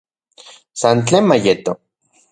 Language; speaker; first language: Central Puebla Nahuatl; non-native, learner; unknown